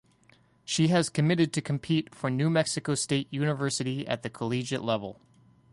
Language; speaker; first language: English; native; English